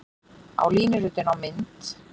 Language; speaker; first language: Icelandic; native; Icelandic